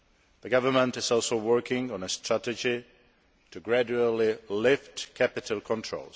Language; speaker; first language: English; non-native, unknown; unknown